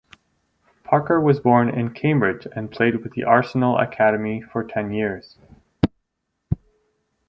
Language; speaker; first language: English; native; English